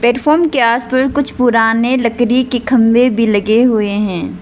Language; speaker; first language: Hindi; non-native, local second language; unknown